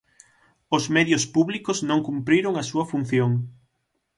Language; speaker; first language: Galician; native; Galician